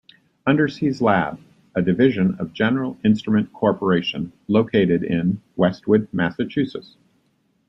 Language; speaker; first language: English; native; English